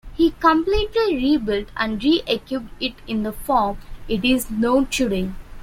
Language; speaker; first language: English; non-native, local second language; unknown